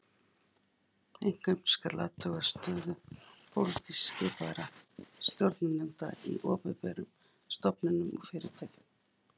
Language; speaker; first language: Icelandic; native; Icelandic